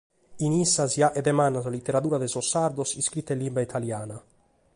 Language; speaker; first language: Sardinian; native; Sardinian